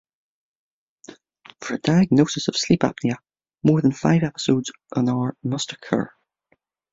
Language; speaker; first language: English; native; English